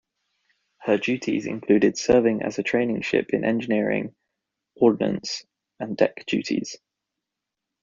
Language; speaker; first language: English; native; English